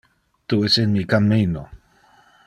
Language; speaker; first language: Interlingua; non-native, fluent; Dutch